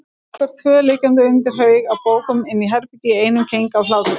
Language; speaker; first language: Icelandic; native; Icelandic